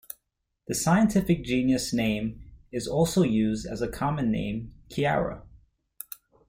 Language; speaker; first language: English; native; English